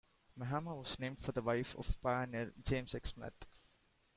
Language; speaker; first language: English; non-native, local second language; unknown